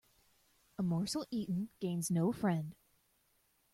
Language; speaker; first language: English; native; English